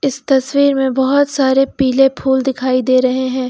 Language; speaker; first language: Hindi; native; Hindi